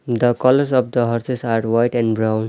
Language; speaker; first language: English; non-native, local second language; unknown